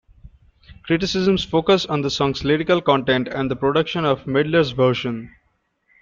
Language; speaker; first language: English; non-native, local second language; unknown